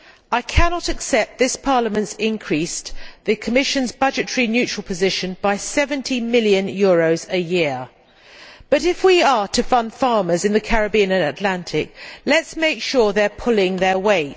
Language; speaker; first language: English; native; English